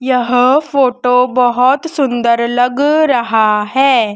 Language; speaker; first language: Hindi; native; Hindi